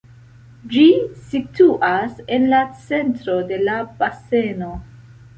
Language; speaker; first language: Esperanto; non-native, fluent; Central Kurdish